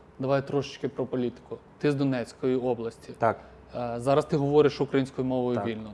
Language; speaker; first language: Ukrainian; native; Ukrainian